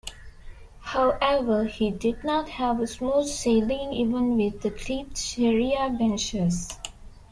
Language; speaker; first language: English; non-native, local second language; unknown